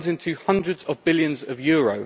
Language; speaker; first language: English; native; English